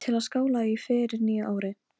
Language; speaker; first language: Icelandic; non-native, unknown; Polish